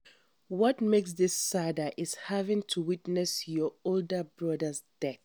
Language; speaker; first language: English; non-native, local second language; Hausa